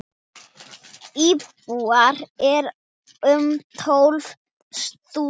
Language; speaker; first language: Icelandic; non-native, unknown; Thai